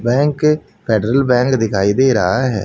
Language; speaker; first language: Hindi; native; Hindi